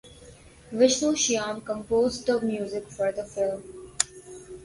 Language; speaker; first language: English; non-native, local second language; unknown